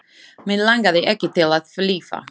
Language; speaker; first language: Icelandic; non-native, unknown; Slovak